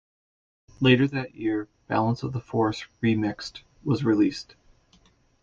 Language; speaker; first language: English; native; English